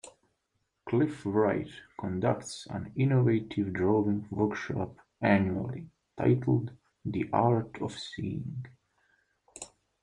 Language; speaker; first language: English; native; English